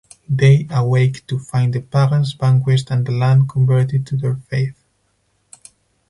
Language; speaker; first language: English; non-native, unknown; Spanish